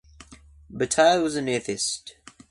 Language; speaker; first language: English; native; English